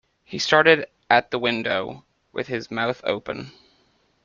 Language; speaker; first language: English; native; English